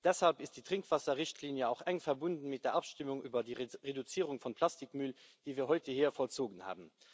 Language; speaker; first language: German; non-native, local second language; Luxembourgish